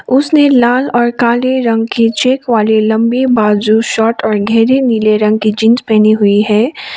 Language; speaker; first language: Hindi; non-native, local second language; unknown